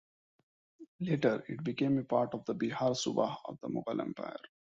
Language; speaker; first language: English; non-native, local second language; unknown